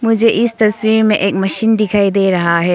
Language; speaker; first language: Hindi; non-native, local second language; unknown